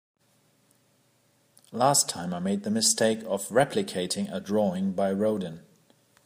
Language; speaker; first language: English; native; English